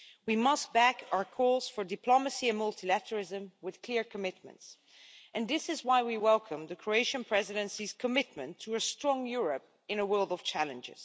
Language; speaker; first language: English; non-native, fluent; Dutch